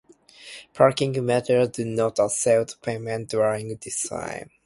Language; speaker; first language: English; non-native, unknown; Japanese